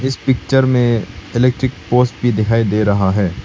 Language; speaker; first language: Hindi; non-native, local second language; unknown